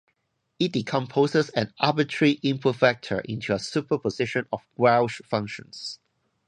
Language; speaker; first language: English; non-native, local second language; Cantonese